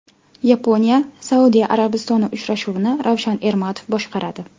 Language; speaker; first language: Uzbek; native; Uzbek